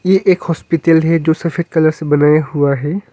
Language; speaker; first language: Hindi; non-native, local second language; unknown